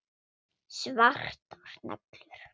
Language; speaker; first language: Icelandic; non-native, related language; Swedish